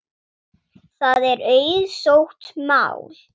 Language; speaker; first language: Icelandic; non-native, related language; Swedish